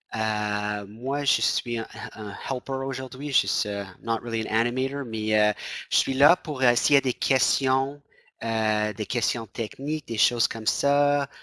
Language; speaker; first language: French; non-native, fluent; English